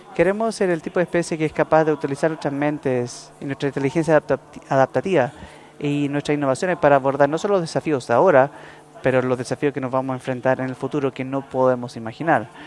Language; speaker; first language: Spanish; non-native, learner; English